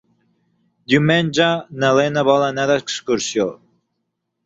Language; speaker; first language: Catalan; non-native, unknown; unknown